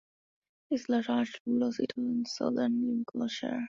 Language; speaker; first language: English; non-native, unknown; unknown